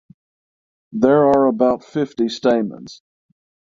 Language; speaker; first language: English; native; English